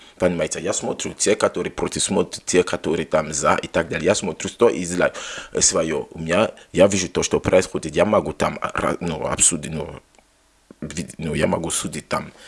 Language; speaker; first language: Russian; non-native, fluent; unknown